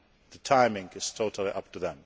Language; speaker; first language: English; non-native, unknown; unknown